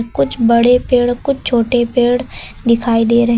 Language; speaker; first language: Hindi; native; Hindi